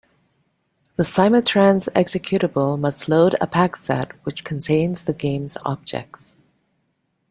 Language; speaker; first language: English; native; English